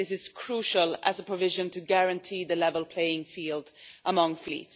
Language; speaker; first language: English; non-native, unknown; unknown